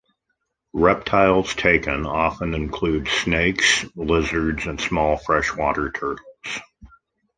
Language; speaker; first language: English; native; English